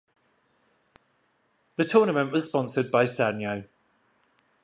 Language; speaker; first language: English; native; English